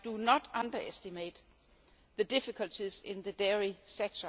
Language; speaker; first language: English; non-native, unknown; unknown